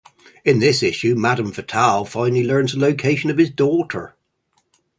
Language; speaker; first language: English; native; English